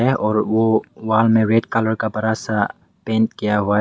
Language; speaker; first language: Hindi; non-native, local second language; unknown